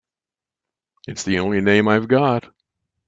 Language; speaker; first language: English; native; English